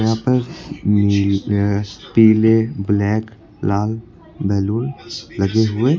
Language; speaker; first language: Hindi; native; Hindi